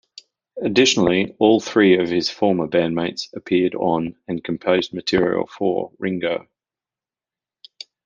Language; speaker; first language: English; native; English